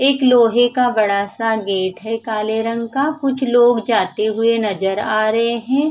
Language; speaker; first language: Hindi; non-native, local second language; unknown